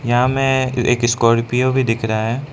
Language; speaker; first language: Hindi; non-native, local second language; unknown